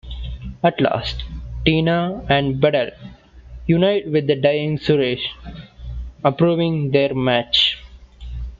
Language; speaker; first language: English; non-native, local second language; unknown